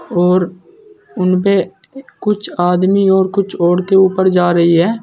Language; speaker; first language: Hindi; native; Hindi